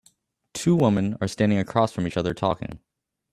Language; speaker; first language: English; native; English